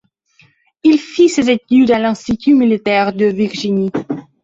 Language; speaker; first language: French; non-native, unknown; Belarusian